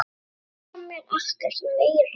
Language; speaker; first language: Icelandic; native; Icelandic